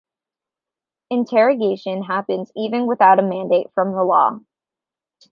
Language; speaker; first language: English; native; English